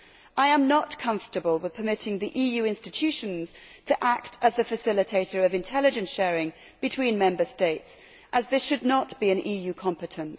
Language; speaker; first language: English; native; English